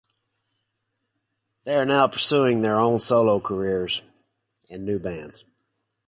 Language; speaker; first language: English; native; English